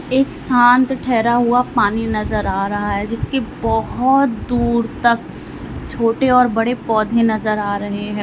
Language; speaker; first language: Hindi; native; Hindi